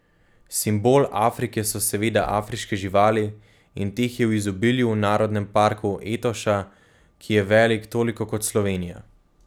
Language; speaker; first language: Slovenian; native; Slovenian